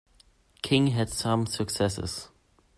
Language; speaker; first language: English; non-native, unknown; German